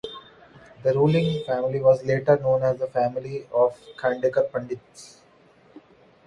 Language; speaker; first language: English; non-native, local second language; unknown